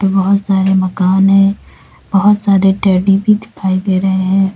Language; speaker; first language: Hindi; native; Hindi